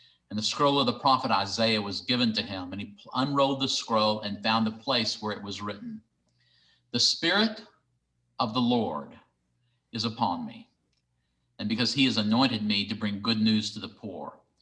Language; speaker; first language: English; native; English